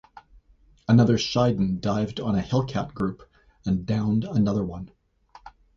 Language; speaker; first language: English; native; English